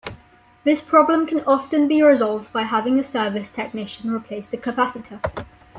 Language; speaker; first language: English; native; English